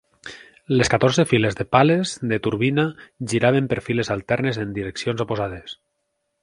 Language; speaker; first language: Catalan; native; Catalan